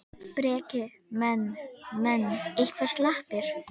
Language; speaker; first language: Icelandic; native; Icelandic